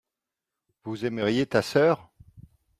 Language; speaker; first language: French; non-native, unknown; Dutch